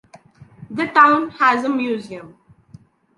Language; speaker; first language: English; non-native, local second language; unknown